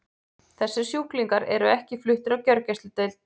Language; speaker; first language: Icelandic; native; Icelandic